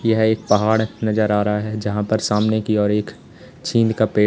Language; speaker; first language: Hindi; native; Hindi